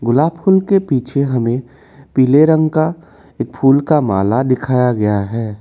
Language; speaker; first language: Hindi; non-native, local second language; Assamese